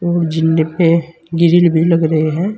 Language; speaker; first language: Hindi; native; Hindi